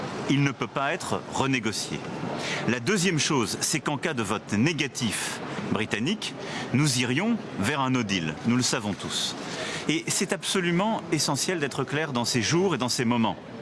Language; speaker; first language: French; native; French